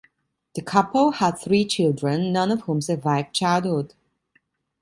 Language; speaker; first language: English; non-native, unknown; Italian